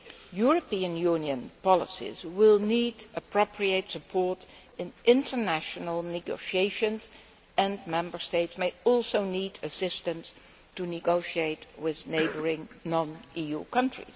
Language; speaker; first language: English; non-native, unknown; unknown